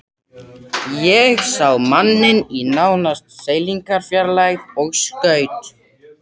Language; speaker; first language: Icelandic; non-native, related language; Swedish